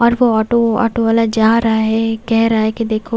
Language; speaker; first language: Hindi; native; Hindi